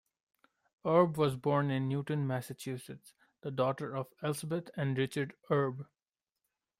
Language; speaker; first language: English; non-native, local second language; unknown